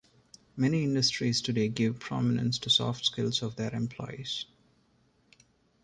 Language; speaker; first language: English; non-native, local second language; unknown